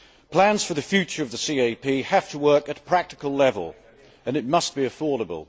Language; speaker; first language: English; native; English